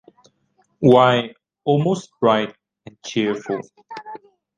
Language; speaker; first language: English; native; English